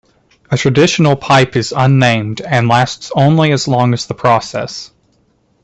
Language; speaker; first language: English; native; English